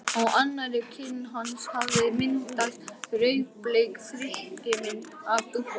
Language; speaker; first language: Icelandic; native; Icelandic